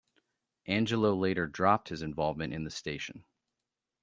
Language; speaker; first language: English; native; English